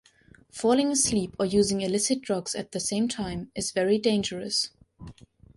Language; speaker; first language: English; non-native, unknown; German